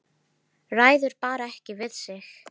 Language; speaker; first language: Icelandic; non-native, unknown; Filipino